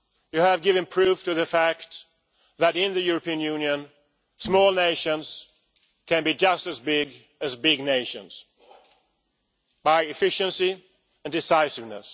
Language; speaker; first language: English; non-native, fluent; Swedish